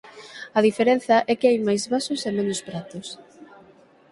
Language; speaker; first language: Galician; native; Galician